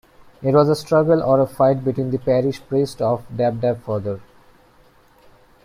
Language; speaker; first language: English; non-native, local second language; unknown